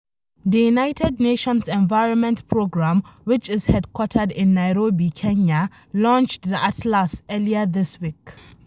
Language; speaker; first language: English; non-native, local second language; Hausa